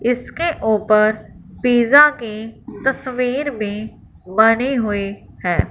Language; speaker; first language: Hindi; non-native, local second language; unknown